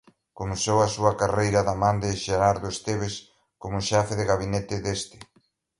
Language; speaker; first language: Galician; native; Galician